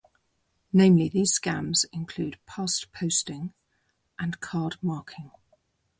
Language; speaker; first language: English; native; English